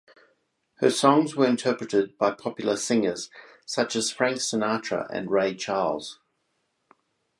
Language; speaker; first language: English; native; English